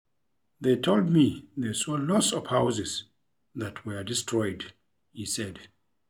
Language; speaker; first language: English; non-native, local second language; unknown